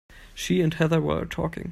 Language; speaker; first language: English; non-native, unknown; German